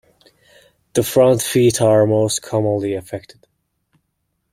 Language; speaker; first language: English; non-native, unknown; Mongolian